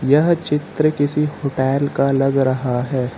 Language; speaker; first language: Hindi; native; Hindi